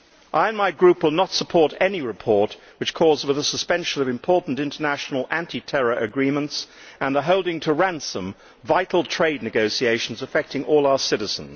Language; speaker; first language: English; native; English